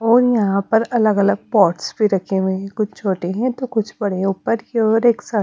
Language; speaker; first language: Hindi; non-native, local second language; Punjabi